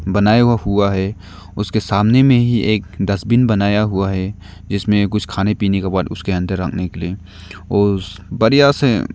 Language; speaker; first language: Hindi; non-native, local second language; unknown